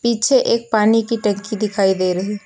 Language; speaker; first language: Hindi; native; Hindi